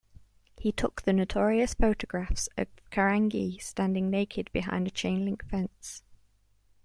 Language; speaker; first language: English; native; English